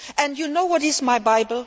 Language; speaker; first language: English; non-native, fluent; Luxembourgish